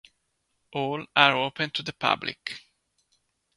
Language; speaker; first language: English; non-native, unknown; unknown